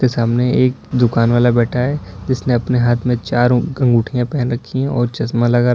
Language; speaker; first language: Hindi; native; Hindi